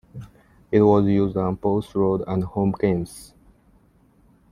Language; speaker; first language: English; non-native, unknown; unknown